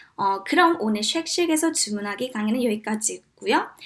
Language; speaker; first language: Korean; native; Korean